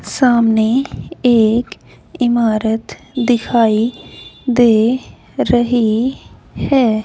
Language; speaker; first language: Hindi; native; Hindi